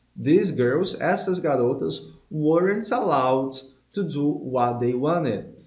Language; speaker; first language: English; non-native, fluent; Portuguese